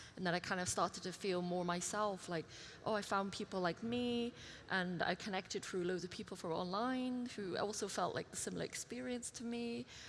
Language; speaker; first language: English; early bilingual, other home language; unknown